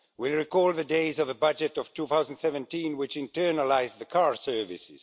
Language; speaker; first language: English; non-native, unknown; Estonian